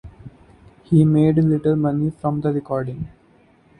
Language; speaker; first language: English; non-native, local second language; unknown